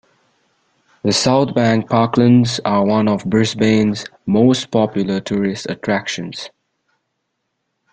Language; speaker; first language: English; non-native, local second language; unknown